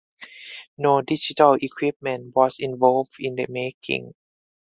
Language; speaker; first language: English; non-native, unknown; Thai